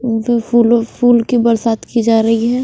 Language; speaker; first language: Hindi; non-native, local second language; Punjabi